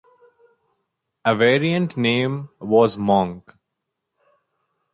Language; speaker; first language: English; non-native, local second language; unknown